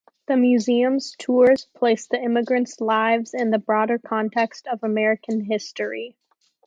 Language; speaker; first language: English; native; English